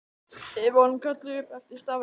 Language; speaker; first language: Icelandic; native; Icelandic